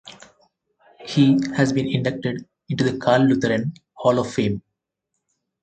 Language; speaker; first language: English; non-native, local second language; Telugu